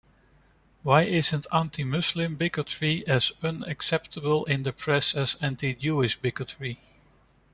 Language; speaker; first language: English; non-native, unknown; Dutch